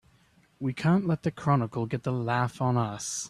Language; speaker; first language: English; native; English